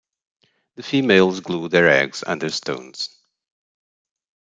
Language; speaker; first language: English; non-native, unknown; Portuguese